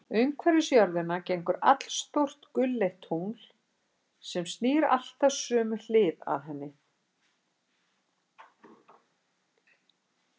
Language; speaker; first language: Icelandic; native; Icelandic